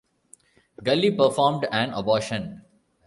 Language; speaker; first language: English; non-native, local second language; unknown